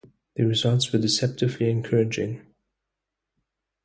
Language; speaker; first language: English; non-native, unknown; German